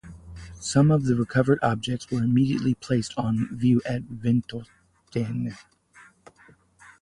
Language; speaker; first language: English; non-native, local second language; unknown